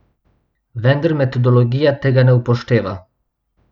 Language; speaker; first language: Slovenian; non-native, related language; Bosnian